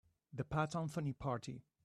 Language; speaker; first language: English; native; English